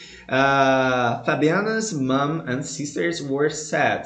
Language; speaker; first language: English; non-native, fluent; Portuguese